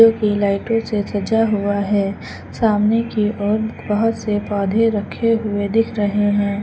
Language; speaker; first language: Hindi; native; Hindi